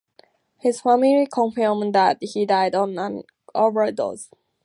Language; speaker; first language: English; native; English